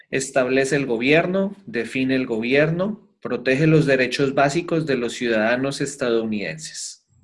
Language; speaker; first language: Spanish; native; Spanish